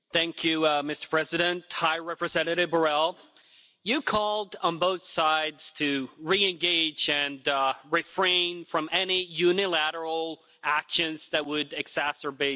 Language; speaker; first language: English; non-native, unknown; Swedish